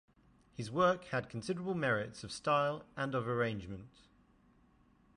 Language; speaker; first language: English; native; English